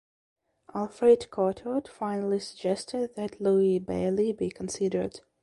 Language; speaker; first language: English; non-native, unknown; Belarusian